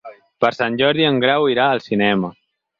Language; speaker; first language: Catalan; native; Catalan